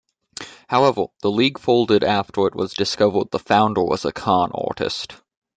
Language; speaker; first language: English; native; English